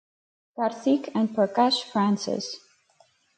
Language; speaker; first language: English; native; English